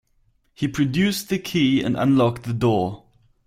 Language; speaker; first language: English; non-native, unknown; German